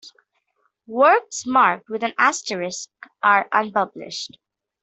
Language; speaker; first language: English; non-native, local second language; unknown